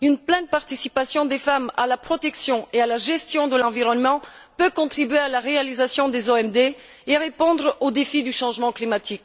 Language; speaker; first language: French; non-native, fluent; Bulgarian